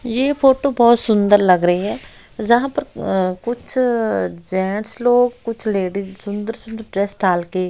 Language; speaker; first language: Hindi; native; Hindi